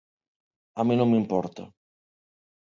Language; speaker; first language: Galician; non-native, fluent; Spanish